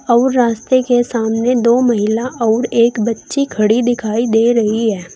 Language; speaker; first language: Hindi; native; Hindi